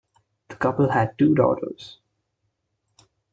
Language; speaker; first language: English; non-native, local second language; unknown